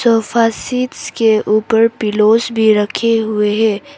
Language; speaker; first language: Hindi; non-native, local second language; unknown